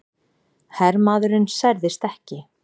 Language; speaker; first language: Icelandic; native; Icelandic